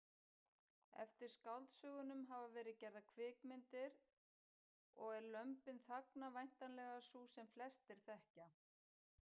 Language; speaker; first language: Icelandic; native; Icelandic